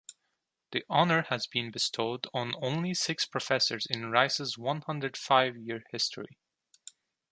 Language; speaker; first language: English; non-native, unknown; Turkish